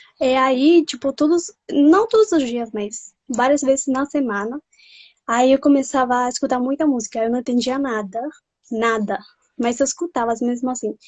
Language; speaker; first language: Portuguese; non-native, fluent; Spanish